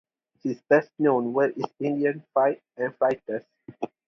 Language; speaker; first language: English; non-native, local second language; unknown